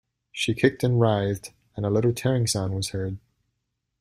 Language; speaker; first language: English; native; English